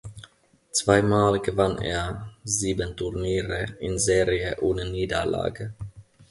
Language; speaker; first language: German; non-native, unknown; Finnish